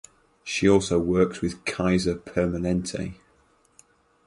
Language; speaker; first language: English; native; English